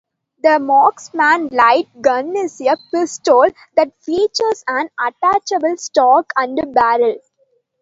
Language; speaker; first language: English; non-native, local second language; Tamil